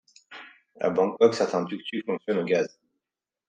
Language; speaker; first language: French; native; French